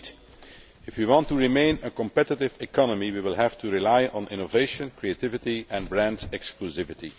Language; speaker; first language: English; non-native, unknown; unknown